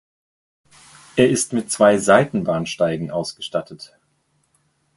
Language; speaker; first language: German; native; German